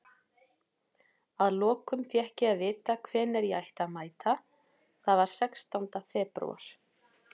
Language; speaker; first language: Icelandic; native; Icelandic